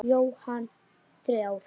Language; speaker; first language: Icelandic; native; Icelandic